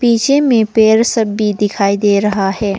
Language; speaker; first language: Hindi; early bilingual, other home language; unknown